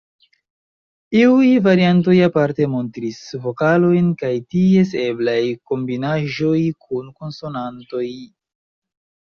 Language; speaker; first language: Esperanto; non-native, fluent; Chinese